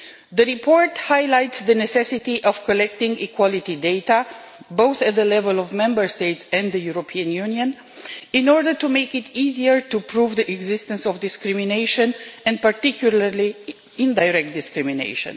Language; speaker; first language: English; non-native, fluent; Romanian